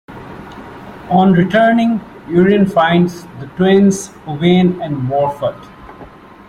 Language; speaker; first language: English; non-native, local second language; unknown